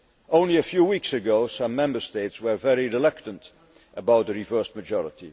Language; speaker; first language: English; non-native, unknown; Dutch